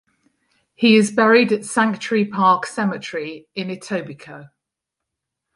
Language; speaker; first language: English; native; English